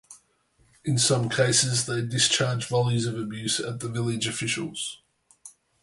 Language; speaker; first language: English; native; English